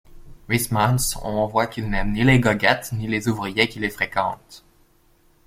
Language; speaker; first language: French; native; French